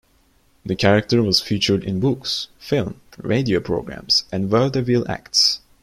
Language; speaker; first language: English; non-native, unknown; Turkish